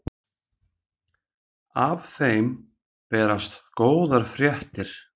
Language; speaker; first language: Icelandic; native; Icelandic